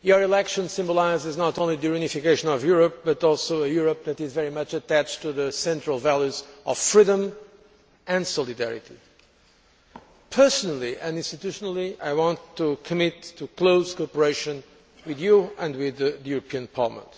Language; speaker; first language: English; non-native, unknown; Portuguese